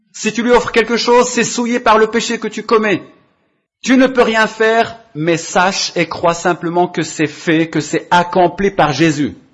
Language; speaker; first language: French; non-native, local second language; Arabic